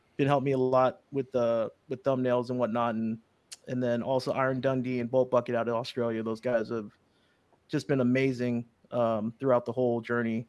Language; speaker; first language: English; early bilingual, other home language; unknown